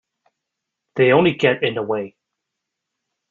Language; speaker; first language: English; native; English